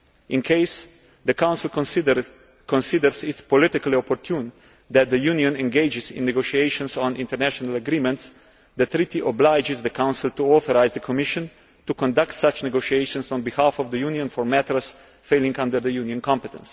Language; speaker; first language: English; non-native, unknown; Slovenian